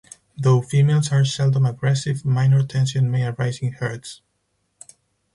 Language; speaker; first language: English; non-native, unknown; Spanish